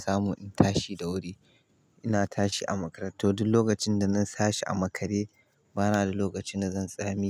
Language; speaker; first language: Hausa; native; Hausa